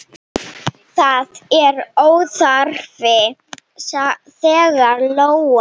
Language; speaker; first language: Icelandic; non-native, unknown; Slovenian